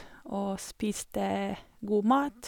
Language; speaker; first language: Norwegian; non-native, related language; Swedish